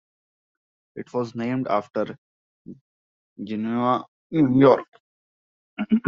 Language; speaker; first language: English; non-native, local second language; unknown